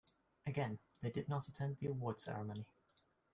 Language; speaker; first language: English; native; English